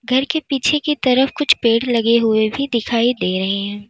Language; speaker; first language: Hindi; native; Hindi